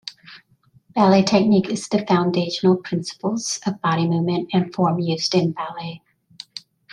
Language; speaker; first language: English; native; English